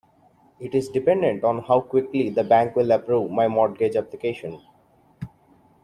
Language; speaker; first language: English; non-native, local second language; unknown